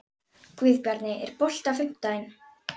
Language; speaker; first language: Icelandic; native; Icelandic